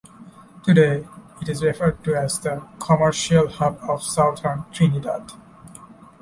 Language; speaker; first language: English; non-native, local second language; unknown